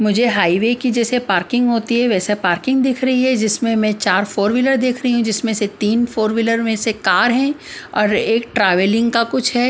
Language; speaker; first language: Hindi; non-native, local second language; Punjabi